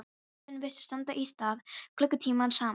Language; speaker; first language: Icelandic; non-native, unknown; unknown